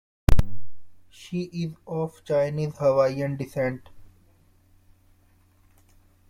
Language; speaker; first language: English; non-native, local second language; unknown